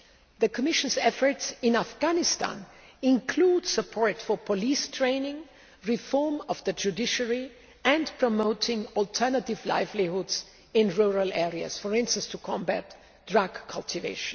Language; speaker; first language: English; non-native, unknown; German